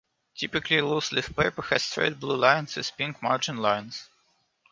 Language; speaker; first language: English; non-native, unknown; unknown